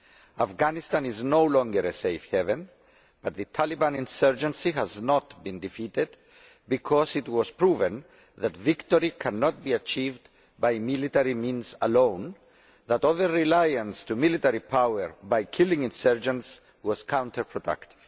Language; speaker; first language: English; non-native, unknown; Greek